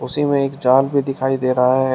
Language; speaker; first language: Hindi; native; Hindi